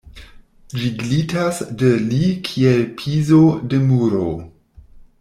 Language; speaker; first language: Esperanto; non-native, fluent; German